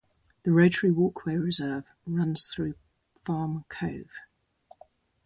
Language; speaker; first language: English; native; English